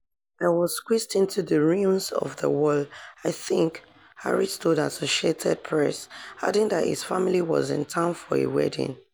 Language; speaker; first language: English; non-native, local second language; Yoruba